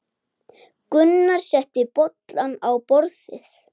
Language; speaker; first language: Icelandic; native; Icelandic